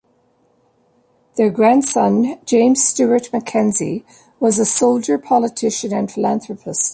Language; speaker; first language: English; native; English